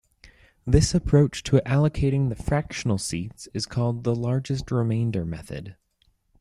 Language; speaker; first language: English; native; English